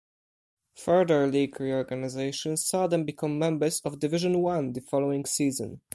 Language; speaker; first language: English; non-native, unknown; Polish